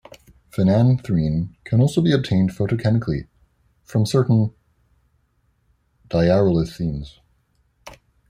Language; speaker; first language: English; native; English